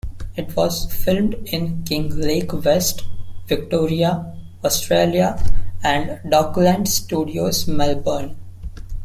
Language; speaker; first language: English; non-native, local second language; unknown